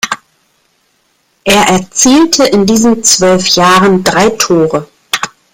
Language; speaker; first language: German; native; German